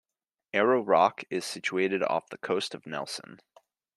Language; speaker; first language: English; native; English